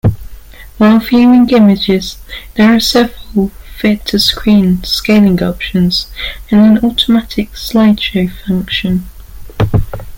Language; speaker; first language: English; native; English